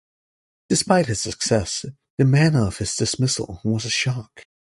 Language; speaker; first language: English; native; English